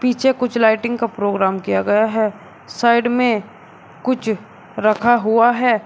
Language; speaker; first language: Hindi; native; Hindi